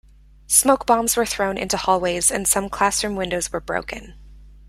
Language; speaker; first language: English; native; English